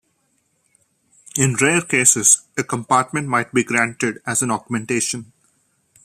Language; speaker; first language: English; non-native, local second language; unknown